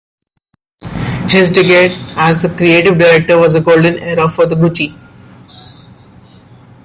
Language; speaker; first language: English; non-native, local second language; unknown